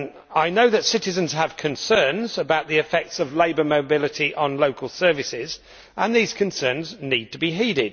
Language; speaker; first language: English; native; English